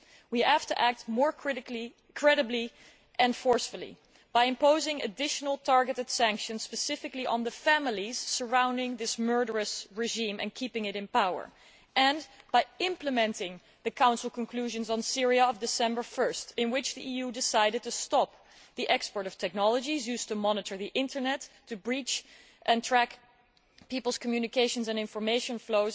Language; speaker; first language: English; non-native, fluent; Dutch